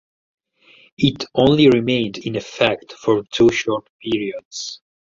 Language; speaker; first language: English; non-native, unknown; Italian